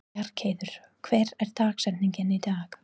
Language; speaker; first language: Icelandic; non-native, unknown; English